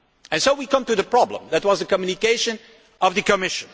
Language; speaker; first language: English; non-native, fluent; Dutch